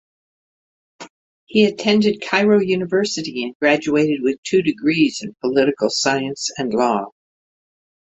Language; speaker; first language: English; native; English